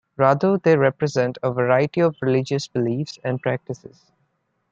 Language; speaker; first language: English; non-native, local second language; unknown